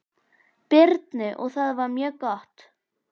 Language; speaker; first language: Icelandic; native; Icelandic